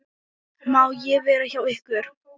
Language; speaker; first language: Icelandic; non-native, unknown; Thai